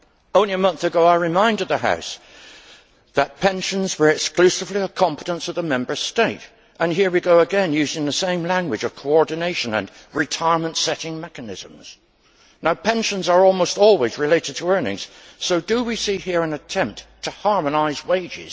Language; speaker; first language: English; native; English